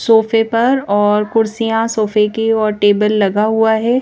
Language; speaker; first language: Hindi; native; Hindi